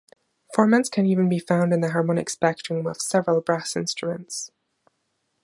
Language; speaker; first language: English; non-native, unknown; German